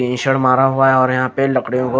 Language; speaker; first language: Hindi; non-native, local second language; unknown